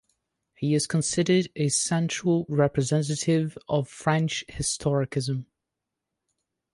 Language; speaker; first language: English; native; English